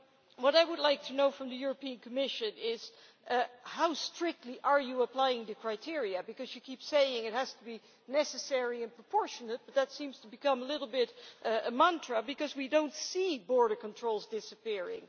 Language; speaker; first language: English; non-native, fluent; Dutch